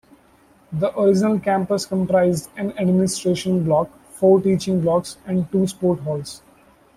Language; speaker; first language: English; non-native, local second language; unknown